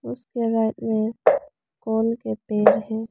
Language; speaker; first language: Hindi; non-native, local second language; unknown